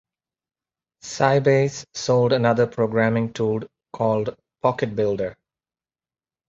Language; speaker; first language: English; native; English